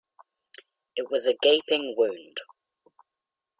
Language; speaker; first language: English; native; English